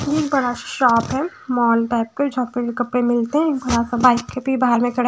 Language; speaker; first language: Hindi; non-native, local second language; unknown